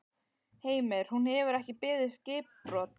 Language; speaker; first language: Icelandic; native; Icelandic